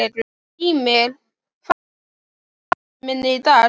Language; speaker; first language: Icelandic; native; Icelandic